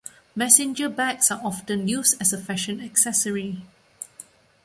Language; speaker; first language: English; non-native, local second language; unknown